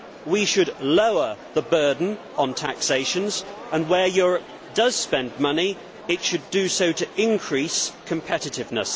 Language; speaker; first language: English; native; English